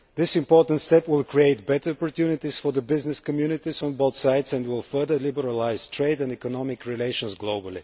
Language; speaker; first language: English; non-native, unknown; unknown